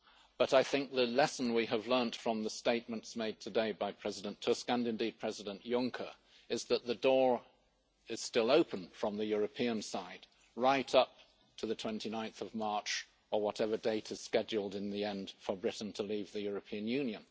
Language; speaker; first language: English; native; English